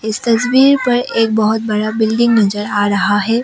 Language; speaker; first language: Hindi; non-native, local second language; Assamese